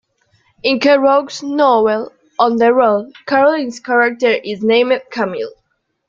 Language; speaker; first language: English; non-native, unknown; Spanish